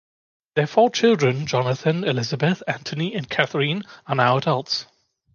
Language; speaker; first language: English; non-native, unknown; German